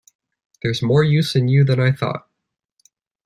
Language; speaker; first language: English; native; English